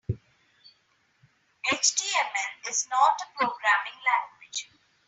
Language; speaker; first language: English; non-native, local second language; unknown